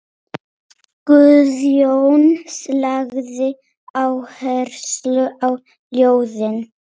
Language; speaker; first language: Icelandic; non-native, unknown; Polish